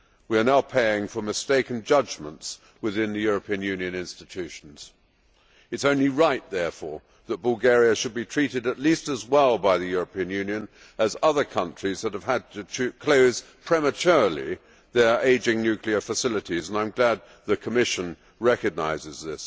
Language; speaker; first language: English; native; English